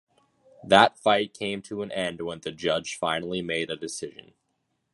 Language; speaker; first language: English; native; English